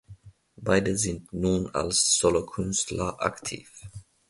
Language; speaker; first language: German; non-native, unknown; Finnish